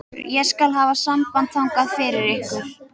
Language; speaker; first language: Icelandic; native; Icelandic